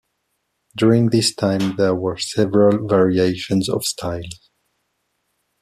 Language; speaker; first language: English; non-native, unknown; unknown